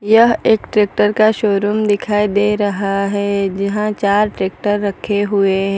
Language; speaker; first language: Hindi; non-native, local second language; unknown